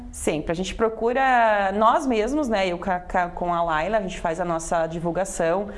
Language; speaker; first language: Portuguese; native; Portuguese